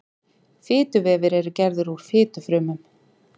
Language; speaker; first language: Icelandic; native; Icelandic